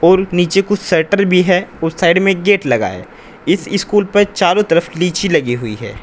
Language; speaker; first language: Hindi; native; Hindi